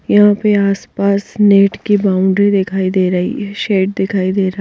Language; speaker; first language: Hindi; native; Hindi